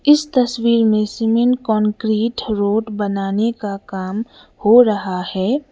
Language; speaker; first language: Hindi; non-native, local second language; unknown